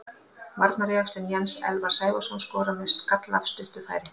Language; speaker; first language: Icelandic; native; Icelandic